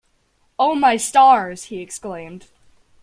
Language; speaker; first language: English; native; English